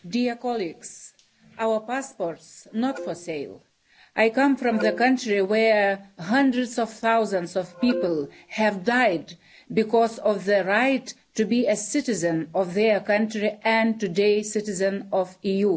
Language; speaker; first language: English; non-native, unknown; Lithuanian